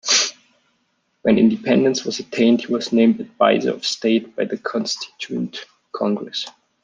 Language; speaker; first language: English; non-native, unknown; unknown